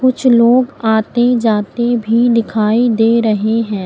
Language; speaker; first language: Hindi; native; Hindi